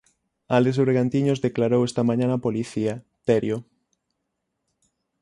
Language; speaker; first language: Galician; native; Galician